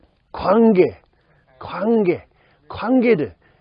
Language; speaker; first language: Korean; native; Korean